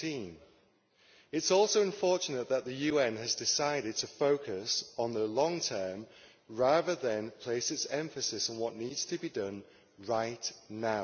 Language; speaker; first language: English; native; English